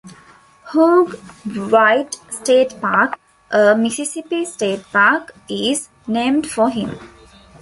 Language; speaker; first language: English; non-native, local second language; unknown